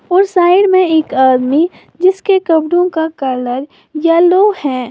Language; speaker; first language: Hindi; native; Hindi